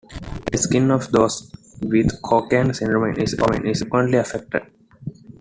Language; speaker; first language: English; non-native, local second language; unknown